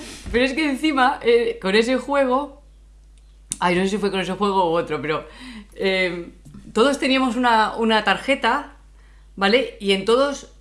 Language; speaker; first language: Spanish; native; Spanish